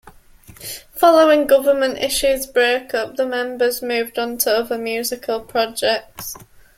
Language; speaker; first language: English; native; English